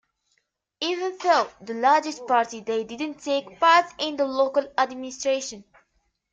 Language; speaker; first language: English; native; English